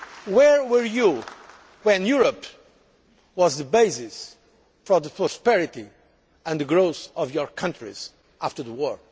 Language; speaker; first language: English; non-native, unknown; Portuguese